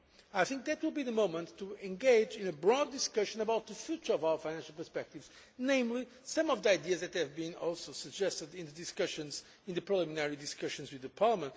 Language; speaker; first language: English; non-native, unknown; Portuguese